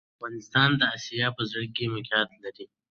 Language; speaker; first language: English; non-native, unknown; Pashto